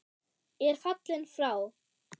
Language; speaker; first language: Icelandic; non-native, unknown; German